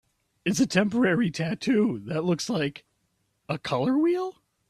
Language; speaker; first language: English; native; English